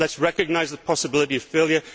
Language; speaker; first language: English; native; English